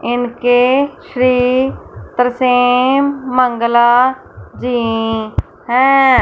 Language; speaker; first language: Hindi; non-native, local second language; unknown